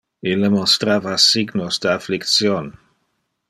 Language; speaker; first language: Interlingua; non-native, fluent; Dutch